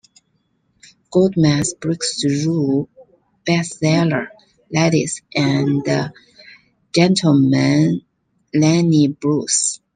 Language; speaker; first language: English; non-native, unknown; Chinese